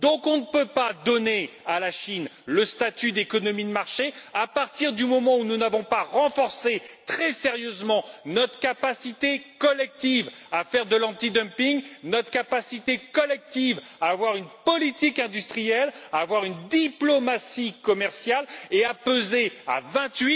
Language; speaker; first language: French; native; French